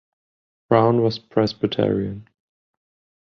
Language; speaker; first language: English; non-native, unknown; German